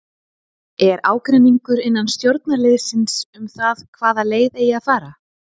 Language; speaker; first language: Icelandic; native; Icelandic